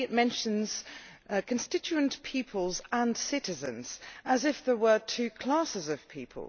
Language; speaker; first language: English; non-native, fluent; Dutch